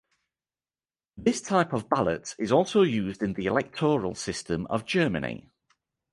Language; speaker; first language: English; native; English